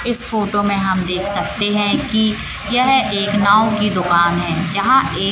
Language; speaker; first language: Hindi; native; Hindi